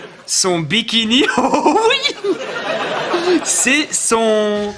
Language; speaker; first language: French; native; French